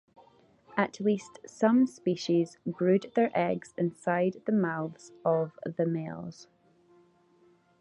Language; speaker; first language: English; native; English